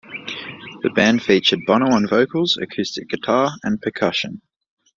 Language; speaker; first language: English; native; English